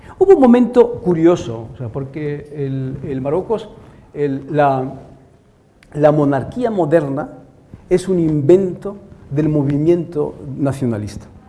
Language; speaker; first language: Spanish; non-native, fluent; Arabic